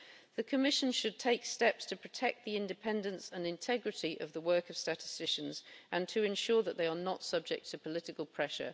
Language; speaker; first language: English; native; English